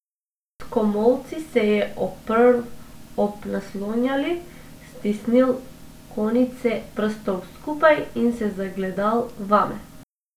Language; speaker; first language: Slovenian; non-native, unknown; Macedonian